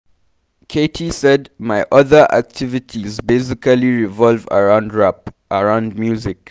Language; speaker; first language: English; non-native, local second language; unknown